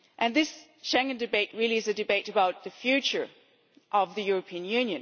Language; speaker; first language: English; non-native, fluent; German